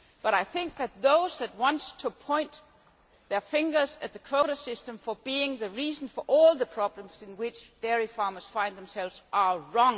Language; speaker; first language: English; non-native, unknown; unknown